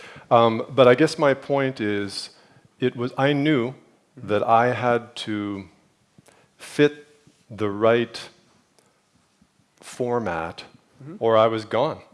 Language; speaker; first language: English; native; English